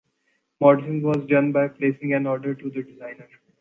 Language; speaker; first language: English; non-native, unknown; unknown